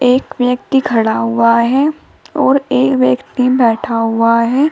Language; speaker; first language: Hindi; native; Hindi